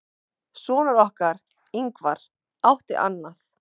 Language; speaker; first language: Icelandic; non-native, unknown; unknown